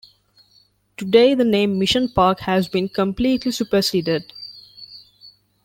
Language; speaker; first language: English; non-native, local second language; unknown